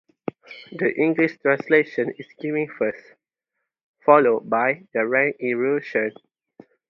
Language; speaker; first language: English; non-native, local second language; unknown